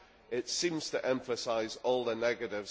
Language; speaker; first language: English; native; English